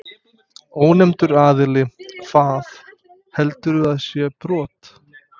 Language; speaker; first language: Icelandic; non-native, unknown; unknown